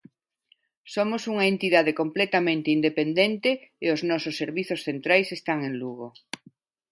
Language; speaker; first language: Galician; non-native, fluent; Spanish